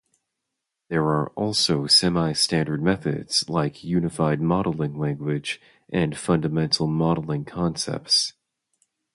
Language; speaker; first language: English; native; English